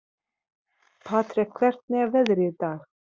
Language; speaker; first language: Icelandic; non-native, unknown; Hungarian